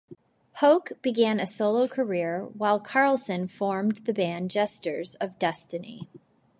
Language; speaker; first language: English; native; English